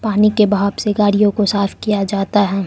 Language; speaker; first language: Hindi; non-native, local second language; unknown